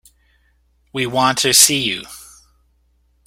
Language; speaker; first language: English; native; English